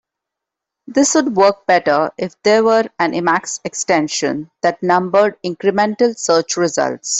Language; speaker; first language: English; non-native, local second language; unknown